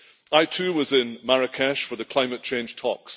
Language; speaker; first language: English; native; English